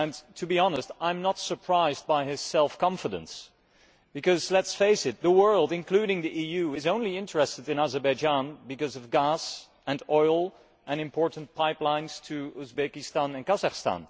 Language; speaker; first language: English; non-native, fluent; Dutch